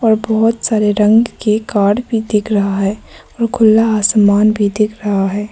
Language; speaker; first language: Hindi; early bilingual, other home language; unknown